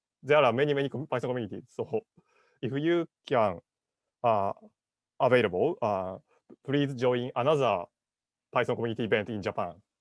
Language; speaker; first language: English; non-native, learner; Japanese